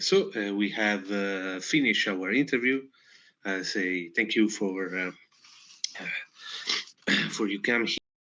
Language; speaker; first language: English; non-native, fluent; Italian